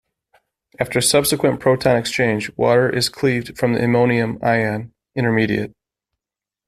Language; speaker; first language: English; native; English